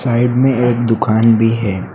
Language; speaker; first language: Hindi; non-native, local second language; Bangla